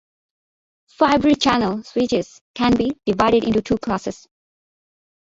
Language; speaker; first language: English; non-native, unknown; Bangla